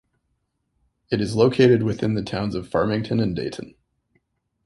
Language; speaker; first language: English; native; English